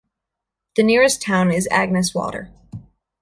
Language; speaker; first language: English; native; English